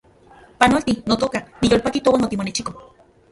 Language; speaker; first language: Central Puebla Nahuatl; non-native, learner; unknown